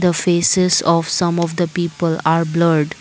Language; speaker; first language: English; non-native, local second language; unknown